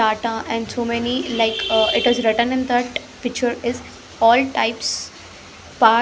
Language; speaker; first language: English; non-native, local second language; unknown